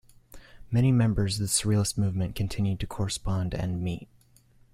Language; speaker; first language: English; native; English